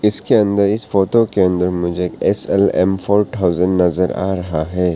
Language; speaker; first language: Hindi; non-native, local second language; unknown